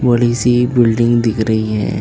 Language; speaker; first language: Hindi; native; Hindi